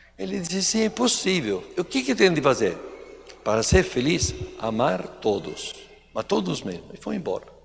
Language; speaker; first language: Portuguese; non-native, fluent; Italian